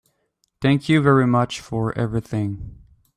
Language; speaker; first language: English; native; English